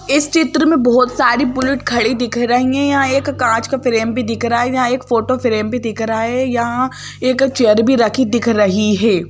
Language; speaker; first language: Hindi; native; Hindi